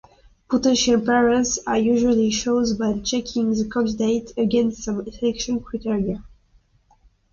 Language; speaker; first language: English; non-native, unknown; French